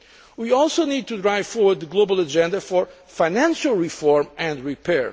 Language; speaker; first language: English; non-native, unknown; Portuguese